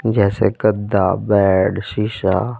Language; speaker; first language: Hindi; native; Hindi